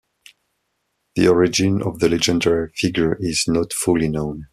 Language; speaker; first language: English; non-native, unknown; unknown